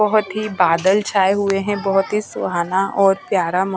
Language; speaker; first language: Hindi; non-native, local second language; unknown